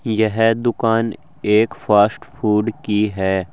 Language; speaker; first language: Hindi; native; Hindi